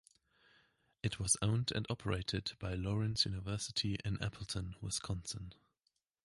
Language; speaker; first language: English; native; English